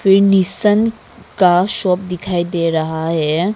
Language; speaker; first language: Hindi; non-native, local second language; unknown